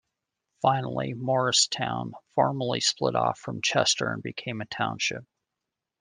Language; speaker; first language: English; native; English